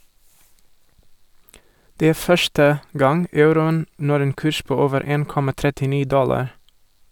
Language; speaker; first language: Norwegian; non-native, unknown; Portuguese